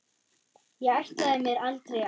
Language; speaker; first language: Icelandic; non-native, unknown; German